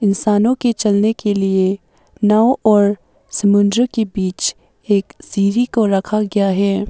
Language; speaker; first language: Hindi; early bilingual, other home language; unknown